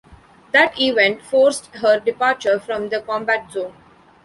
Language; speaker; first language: English; non-native, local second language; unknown